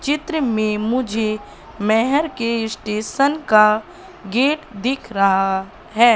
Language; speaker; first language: Hindi; native; Hindi